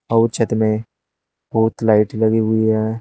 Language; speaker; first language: Hindi; native; Hindi